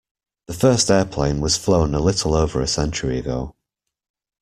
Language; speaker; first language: English; native; English